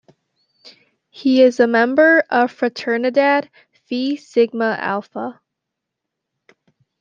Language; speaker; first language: English; native; English